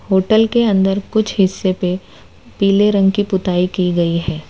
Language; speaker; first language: Hindi; non-native, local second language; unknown